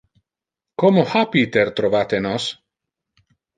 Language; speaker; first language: Interlingua; non-native, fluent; Italian